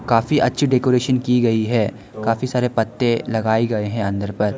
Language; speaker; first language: Hindi; non-native, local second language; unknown